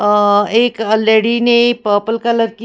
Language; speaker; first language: Hindi; non-native, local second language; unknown